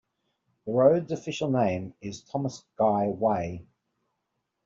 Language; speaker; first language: English; native; English